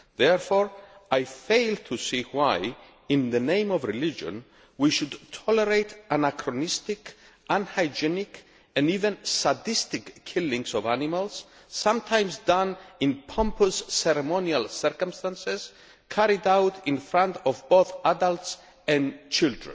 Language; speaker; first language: English; non-native, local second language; Greek